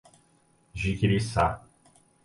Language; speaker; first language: Portuguese; native; Portuguese